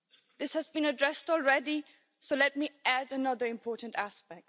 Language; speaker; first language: English; non-native, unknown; German